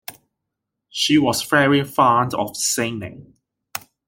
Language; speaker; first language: English; non-native, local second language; Cantonese